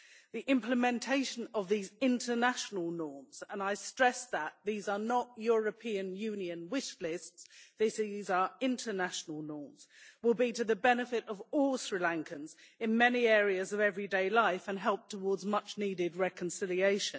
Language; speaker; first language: English; native; English